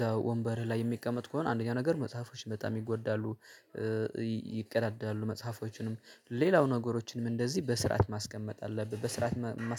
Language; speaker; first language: Amharic; native; Amharic